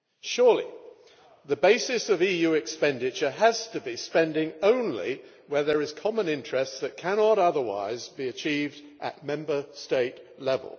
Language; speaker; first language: English; native; English